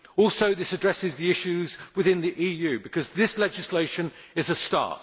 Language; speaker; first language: English; native; English